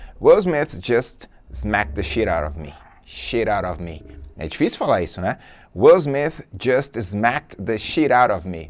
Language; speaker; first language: English; non-native, fluent; Portuguese